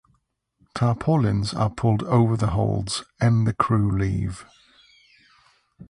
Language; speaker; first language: English; native; English